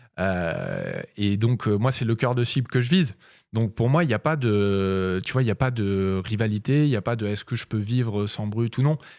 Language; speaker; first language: French; native; French